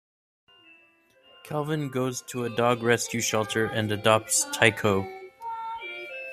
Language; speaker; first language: English; native; English